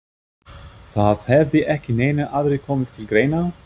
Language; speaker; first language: Icelandic; non-native, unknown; German